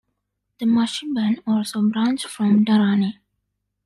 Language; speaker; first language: English; non-native, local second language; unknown